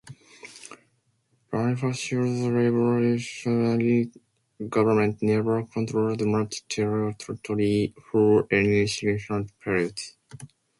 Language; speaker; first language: English; non-native, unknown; Japanese